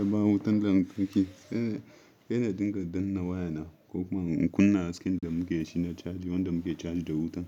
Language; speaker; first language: Hausa; non-native, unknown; Yoruba